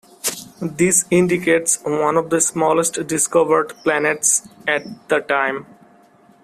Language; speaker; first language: English; non-native, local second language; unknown